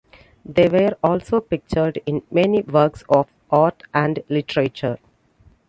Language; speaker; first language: English; non-native, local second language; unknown